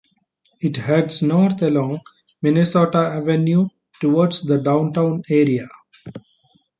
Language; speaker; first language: English; non-native, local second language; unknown